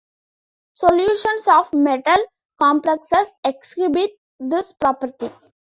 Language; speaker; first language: English; non-native, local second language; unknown